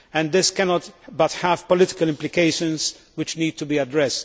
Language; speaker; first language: English; non-native, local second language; Maltese